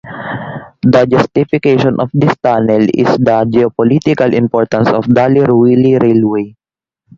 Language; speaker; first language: English; non-native, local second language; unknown